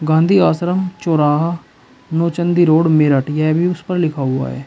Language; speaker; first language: Hindi; native; Hindi